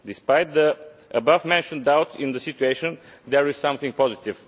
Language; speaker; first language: English; non-native, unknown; Bulgarian